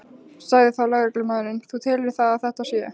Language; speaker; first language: Icelandic; native; Icelandic